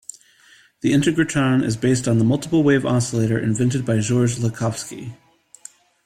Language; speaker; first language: English; native; English